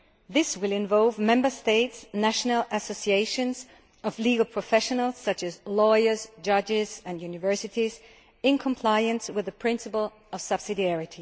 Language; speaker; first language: English; non-native, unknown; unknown